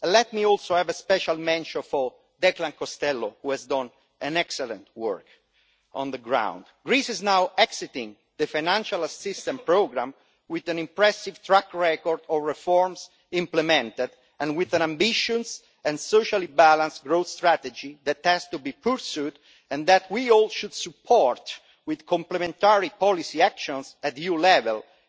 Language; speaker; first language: English; non-native, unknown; Italian